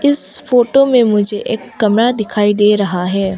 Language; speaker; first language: Hindi; non-native, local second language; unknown